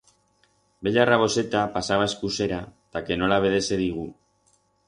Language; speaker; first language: Aragonese; non-native, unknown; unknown